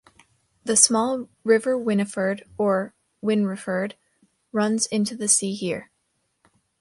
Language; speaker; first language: English; native; English